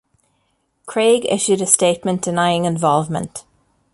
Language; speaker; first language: English; native; English